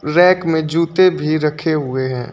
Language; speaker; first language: Hindi; native; Hindi